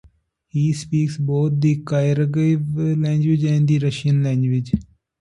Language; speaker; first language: English; non-native, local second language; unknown